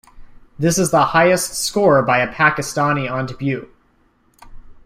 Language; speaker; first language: English; native; English